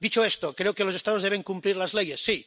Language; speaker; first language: Spanish; non-native, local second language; Catalan